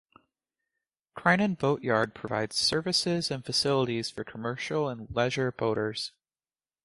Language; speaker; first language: English; native; English